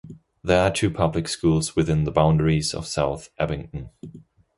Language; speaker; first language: English; non-native, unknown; German